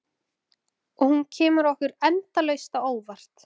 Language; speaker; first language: Icelandic; native; Icelandic